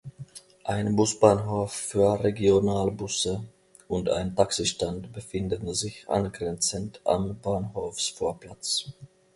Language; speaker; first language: German; non-native, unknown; Finnish